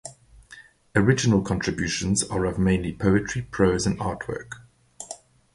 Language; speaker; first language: English; native; English